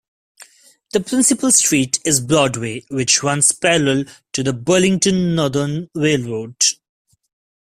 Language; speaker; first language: English; non-native, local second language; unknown